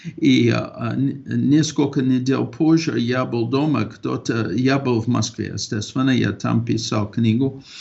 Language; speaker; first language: Russian; non-native, fluent; English